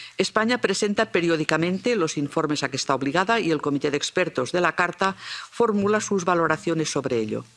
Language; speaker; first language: Spanish; non-native, local second language; Catalan